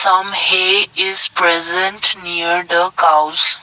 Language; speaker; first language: English; non-native, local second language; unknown